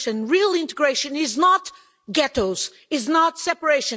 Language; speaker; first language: English; non-native, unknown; Portuguese